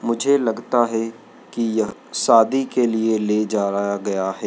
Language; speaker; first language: Hindi; native; Hindi